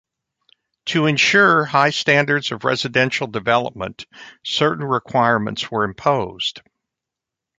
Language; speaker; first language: English; native; English